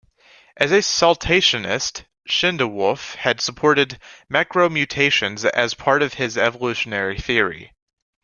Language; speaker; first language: English; native; English